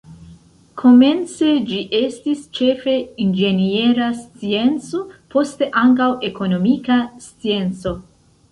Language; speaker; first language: Esperanto; non-native, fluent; Central Kurdish